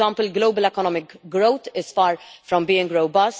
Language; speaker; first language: English; non-native, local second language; Maltese